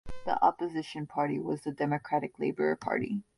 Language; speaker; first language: English; native; English